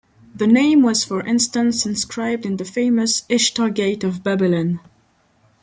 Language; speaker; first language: English; non-native, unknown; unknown